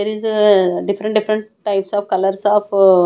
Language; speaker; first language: English; non-native, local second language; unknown